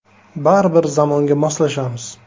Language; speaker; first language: Uzbek; native; Uzbek